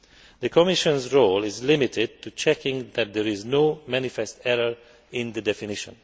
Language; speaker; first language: English; non-native, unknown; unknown